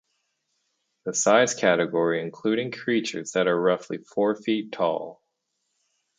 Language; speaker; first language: English; native; English